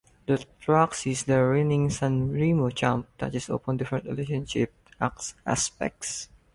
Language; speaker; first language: English; non-native, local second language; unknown